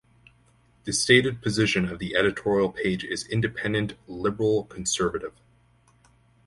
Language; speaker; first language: English; native; English